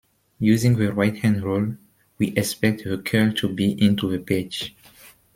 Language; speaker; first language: English; non-native, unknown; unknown